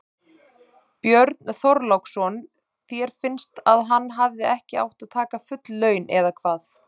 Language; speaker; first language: Icelandic; native; Icelandic